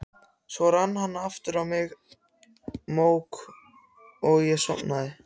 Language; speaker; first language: Icelandic; non-native, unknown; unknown